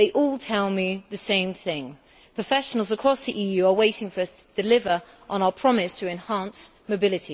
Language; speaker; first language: English; native; English